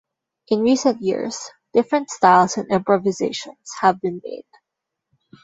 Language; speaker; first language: English; non-native, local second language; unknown